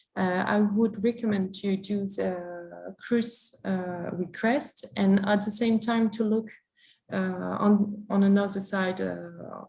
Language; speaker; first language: English; non-native, fluent; French